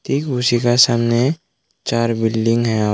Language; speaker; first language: Hindi; non-native, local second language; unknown